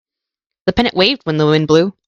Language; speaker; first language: English; native; English